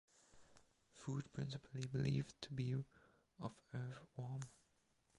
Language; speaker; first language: English; non-native, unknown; German